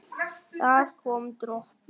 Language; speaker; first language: Icelandic; non-native, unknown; Vietnamese